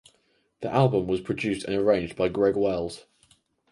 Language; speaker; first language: English; native; English